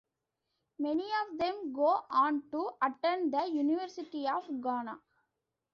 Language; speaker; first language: English; non-native, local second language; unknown